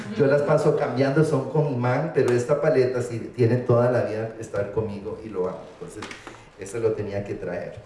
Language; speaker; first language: Spanish; early bilingual, heritage; Spanish